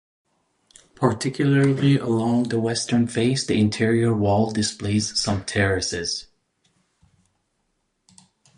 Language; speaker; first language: English; native; English